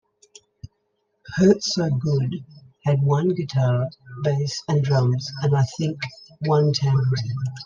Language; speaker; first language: English; native; English